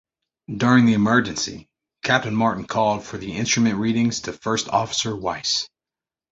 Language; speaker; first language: English; native; English